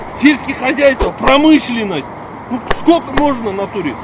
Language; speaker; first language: Russian; non-native, local second language; Kazakh